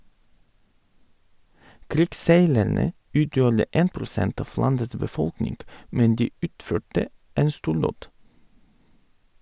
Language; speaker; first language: Norwegian; non-native, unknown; Bulgarian